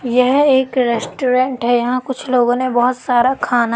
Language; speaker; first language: Hindi; native; Hindi